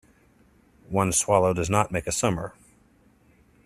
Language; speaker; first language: English; native; English